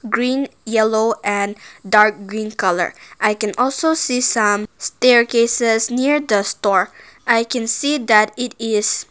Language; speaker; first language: English; non-native, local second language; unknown